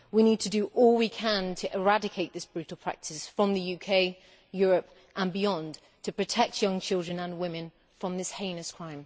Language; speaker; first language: English; native; English